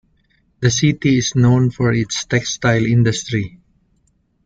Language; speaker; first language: English; non-native, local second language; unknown